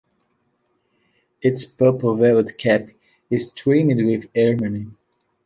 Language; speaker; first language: English; non-native, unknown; Portuguese